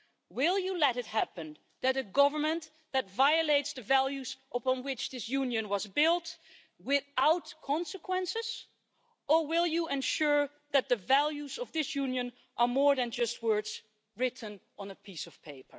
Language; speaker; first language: English; non-native, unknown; Dutch